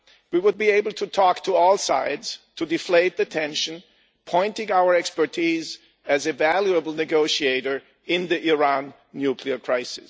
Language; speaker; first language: English; non-native, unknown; German